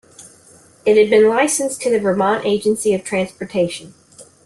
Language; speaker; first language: English; native; English